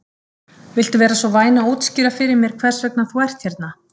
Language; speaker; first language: Icelandic; native; Icelandic